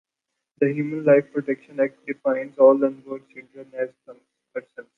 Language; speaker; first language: English; non-native, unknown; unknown